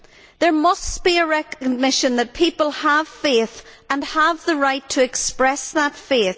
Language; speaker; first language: English; native; English